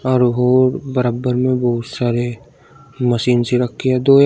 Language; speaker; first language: Hindi; native; Hindi